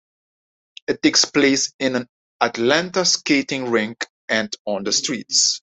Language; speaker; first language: English; non-native, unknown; Dutch